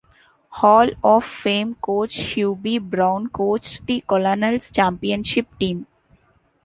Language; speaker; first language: English; non-native, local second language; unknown